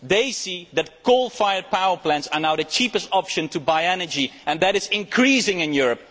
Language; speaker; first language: English; non-native, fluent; Dutch